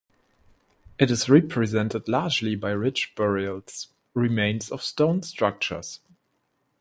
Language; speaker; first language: English; non-native, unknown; German